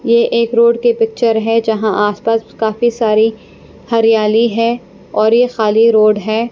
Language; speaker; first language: Hindi; non-native, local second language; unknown